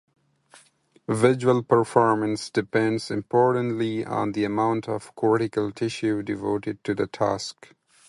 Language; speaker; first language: English; non-native, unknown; Pashto